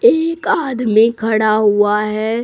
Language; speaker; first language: Hindi; native; Hindi